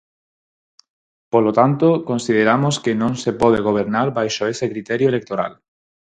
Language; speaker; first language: Galician; non-native, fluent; Spanish